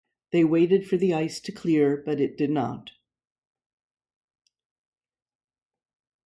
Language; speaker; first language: English; native; English